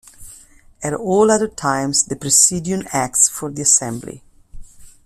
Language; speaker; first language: English; non-native, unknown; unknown